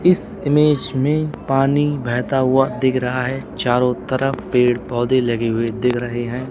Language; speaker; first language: Hindi; native; Hindi